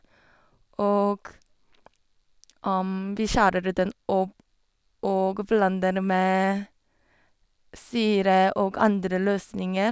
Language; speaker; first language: Norwegian; non-native, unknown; Korean